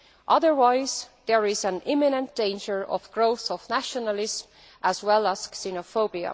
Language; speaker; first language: English; non-native, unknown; Estonian